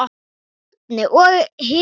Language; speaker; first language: Icelandic; non-native, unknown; Thai